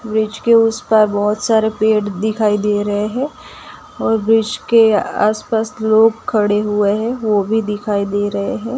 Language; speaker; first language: Hindi; non-native, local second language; Gujarati